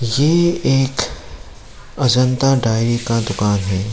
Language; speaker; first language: Hindi; non-native, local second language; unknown